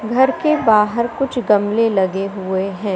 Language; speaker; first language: Hindi; native; Hindi